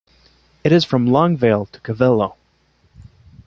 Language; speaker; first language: English; non-native, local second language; French